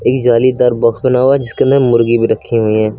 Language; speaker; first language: Hindi; native; Hindi